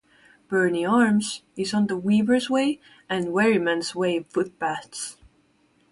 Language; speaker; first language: English; non-native, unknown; Estonian